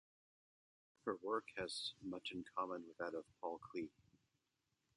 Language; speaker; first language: English; native; English